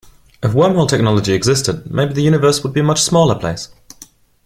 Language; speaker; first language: English; non-native, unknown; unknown